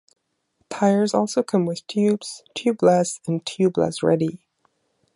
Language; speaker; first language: English; non-native, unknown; German